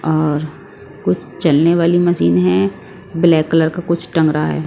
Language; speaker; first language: Hindi; non-native, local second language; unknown